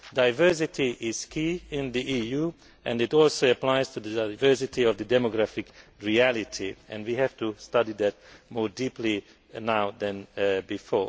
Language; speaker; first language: English; non-native, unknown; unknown